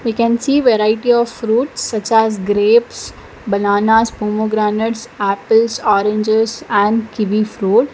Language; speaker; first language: English; non-native, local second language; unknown